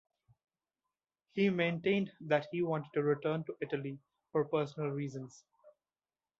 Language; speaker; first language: English; non-native, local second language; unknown